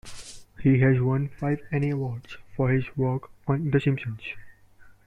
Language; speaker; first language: English; non-native, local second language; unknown